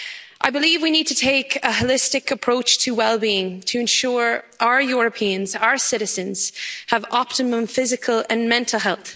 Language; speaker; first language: English; native; English